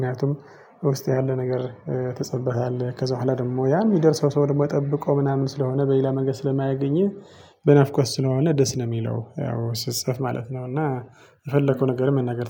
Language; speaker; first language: Amharic; non-native, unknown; Tigrinya